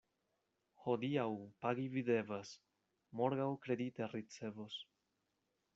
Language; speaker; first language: Esperanto; non-native, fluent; Spanish